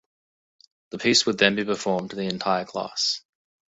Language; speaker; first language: English; native; English